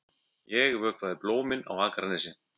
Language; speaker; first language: Icelandic; native; Icelandic